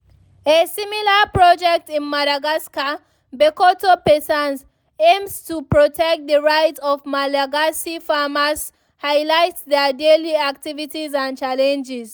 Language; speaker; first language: English; non-native, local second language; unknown